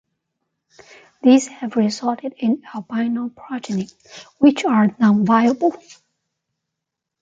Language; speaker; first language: English; non-native, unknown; Chinese